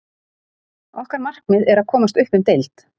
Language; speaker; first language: Icelandic; native; Icelandic